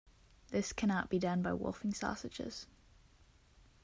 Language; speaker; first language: English; native; English